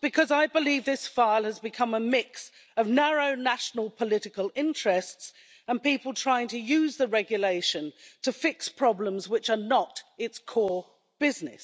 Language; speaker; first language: English; native; English